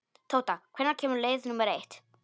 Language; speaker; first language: Icelandic; non-native, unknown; Polish